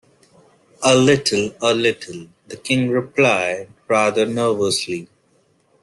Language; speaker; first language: English; non-native, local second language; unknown